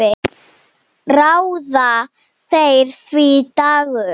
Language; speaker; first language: Icelandic; non-native, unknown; Slovenian